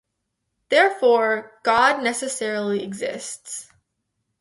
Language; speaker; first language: English; native; English